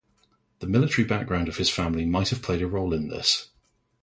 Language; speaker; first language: English; native; English